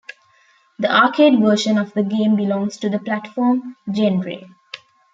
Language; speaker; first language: English; non-native, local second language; Tamil